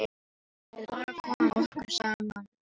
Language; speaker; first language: Icelandic; non-native, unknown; Filipino